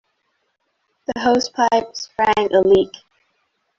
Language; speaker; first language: English; non-native, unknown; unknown